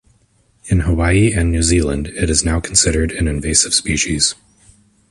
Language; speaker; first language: English; native; English